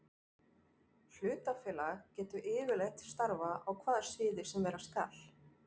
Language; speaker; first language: Icelandic; non-native, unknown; French